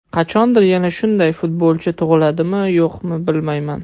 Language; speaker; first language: Uzbek; non-native, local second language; Russian